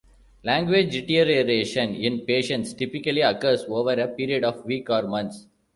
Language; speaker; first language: English; non-native, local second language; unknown